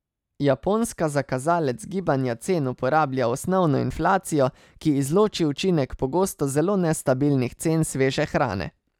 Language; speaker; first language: Slovenian; native; Slovenian